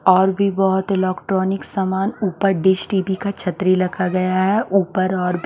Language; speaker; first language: Hindi; native; Hindi